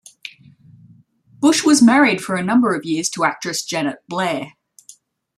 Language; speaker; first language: English; native; English